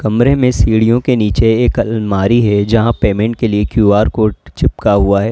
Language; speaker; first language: Hindi; native; Hindi